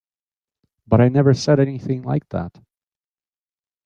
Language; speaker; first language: English; native; English